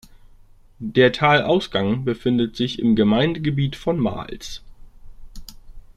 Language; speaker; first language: German; native; German